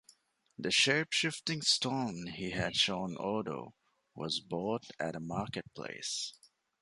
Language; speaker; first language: English; non-native, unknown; Divehi